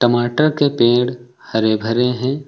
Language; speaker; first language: Hindi; native; Hindi